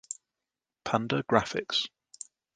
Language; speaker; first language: English; native; English